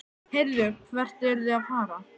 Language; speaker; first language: Icelandic; native; Icelandic